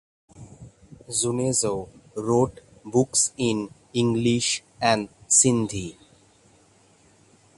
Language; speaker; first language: English; non-native, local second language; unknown